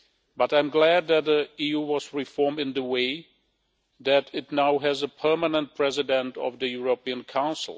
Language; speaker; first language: English; non-native, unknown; Czech